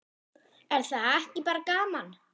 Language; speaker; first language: Icelandic; non-native, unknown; German